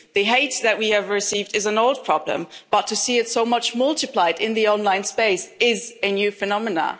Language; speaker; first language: English; non-native, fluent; German